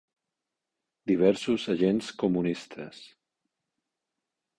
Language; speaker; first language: Catalan; non-native, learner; Spanish